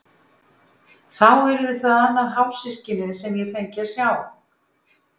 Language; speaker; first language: Icelandic; native; Icelandic